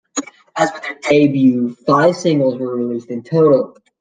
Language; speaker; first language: English; native; English